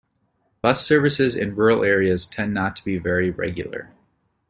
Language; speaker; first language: English; native; English